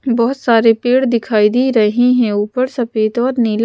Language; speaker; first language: Hindi; non-native, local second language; Punjabi